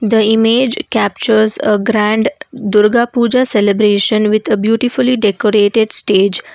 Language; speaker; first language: English; non-native, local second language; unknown